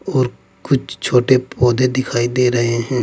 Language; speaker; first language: Hindi; native; Hindi